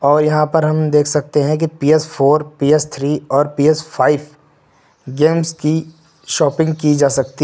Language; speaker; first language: Hindi; native; Hindi